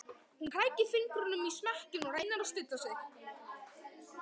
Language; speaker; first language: Icelandic; native; Icelandic